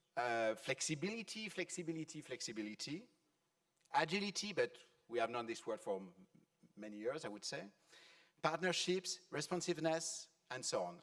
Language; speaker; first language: English; non-native, fluent; French